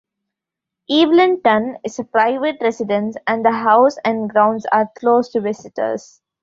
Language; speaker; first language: English; non-native, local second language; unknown